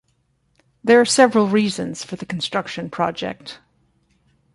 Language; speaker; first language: English; native; English